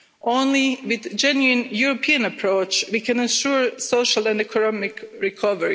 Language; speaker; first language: English; non-native, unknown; Croatian